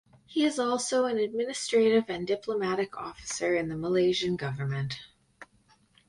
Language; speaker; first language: English; native; English